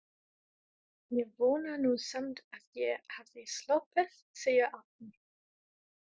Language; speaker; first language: Icelandic; non-native, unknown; German